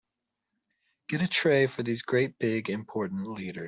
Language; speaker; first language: English; native; English